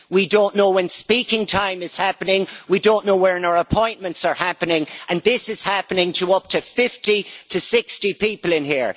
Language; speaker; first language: English; native; English